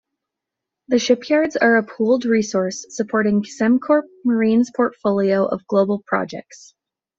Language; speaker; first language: English; native; English